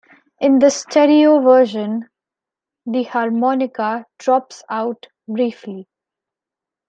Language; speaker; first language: English; non-native, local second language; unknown